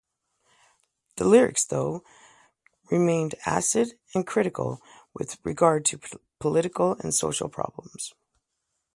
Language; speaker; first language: English; native; English